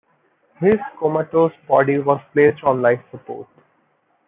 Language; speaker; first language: English; non-native, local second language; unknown